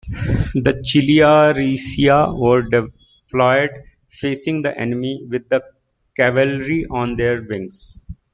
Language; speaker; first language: English; native; English